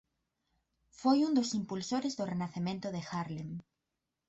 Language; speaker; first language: Galician; native; Galician